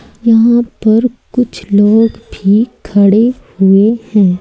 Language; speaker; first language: Hindi; native; Hindi